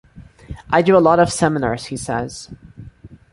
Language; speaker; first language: English; non-native, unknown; Portuguese